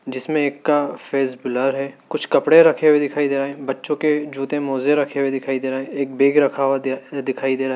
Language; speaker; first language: Hindi; native; Hindi